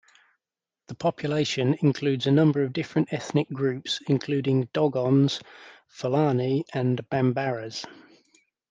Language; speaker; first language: English; native; English